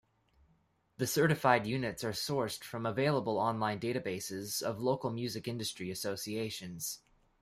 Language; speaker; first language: English; native; English